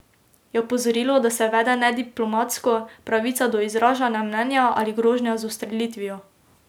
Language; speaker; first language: Slovenian; native; Slovenian